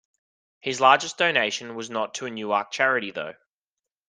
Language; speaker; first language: English; native; English